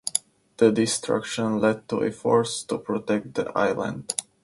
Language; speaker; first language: English; native; English